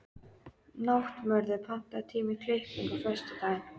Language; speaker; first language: Icelandic; native; Icelandic